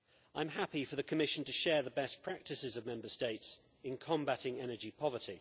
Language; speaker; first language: English; native; English